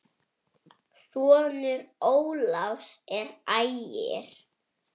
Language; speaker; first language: Icelandic; native; Icelandic